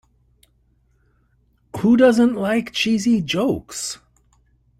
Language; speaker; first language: English; native; English